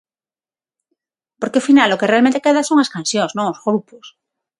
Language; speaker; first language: Galician; non-native, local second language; Spanish